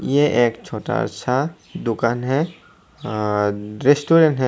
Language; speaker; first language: Hindi; non-native, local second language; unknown